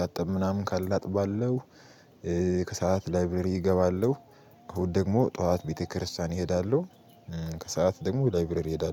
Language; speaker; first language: Amharic; native; Amharic